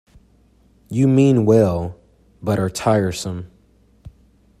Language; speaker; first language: English; native; English